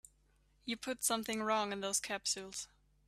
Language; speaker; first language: English; native; English